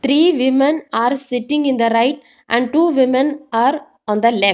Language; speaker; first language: English; non-native, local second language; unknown